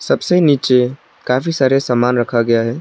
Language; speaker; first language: Hindi; non-native, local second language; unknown